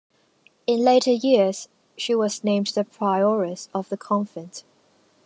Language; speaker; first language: English; non-native, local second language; Cantonese